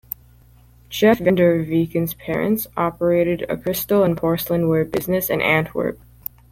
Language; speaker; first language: English; native; English